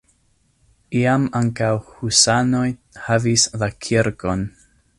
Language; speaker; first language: Esperanto; non-native, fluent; English